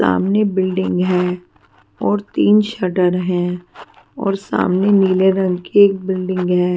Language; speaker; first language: Hindi; non-native, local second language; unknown